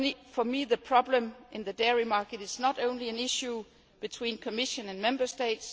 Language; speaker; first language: English; non-native, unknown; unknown